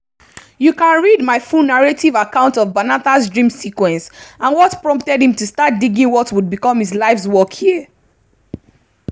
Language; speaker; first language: English; non-native, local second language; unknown